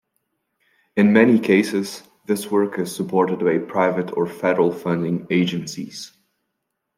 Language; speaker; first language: English; non-native, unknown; French